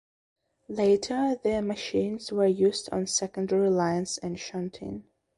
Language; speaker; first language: English; non-native, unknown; Belarusian